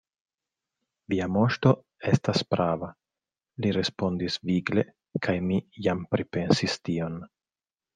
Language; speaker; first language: Esperanto; non-native, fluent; Italian